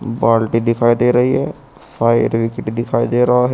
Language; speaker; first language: Hindi; native; Hindi